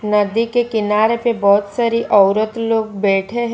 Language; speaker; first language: Hindi; non-native, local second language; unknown